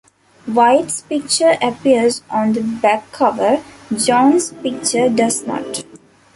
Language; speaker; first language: English; non-native, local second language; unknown